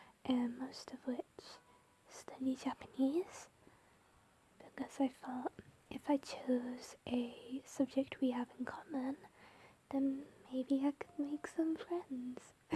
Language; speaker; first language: English; native; English